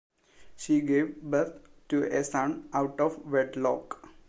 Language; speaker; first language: English; non-native, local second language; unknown